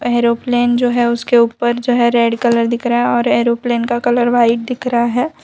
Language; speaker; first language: Hindi; non-native, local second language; Gujarati